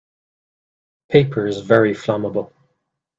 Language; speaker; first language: English; native; English